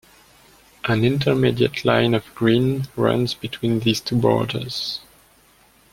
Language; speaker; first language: English; non-native, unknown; French